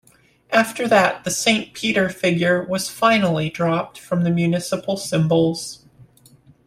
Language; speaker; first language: English; native; English